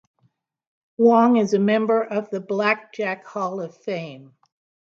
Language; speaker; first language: English; native; English